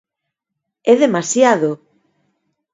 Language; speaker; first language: Galician; non-native, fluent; Spanish